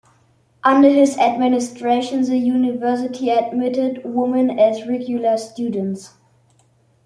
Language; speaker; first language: English; non-native, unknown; German